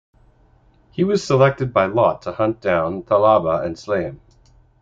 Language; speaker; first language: English; native; English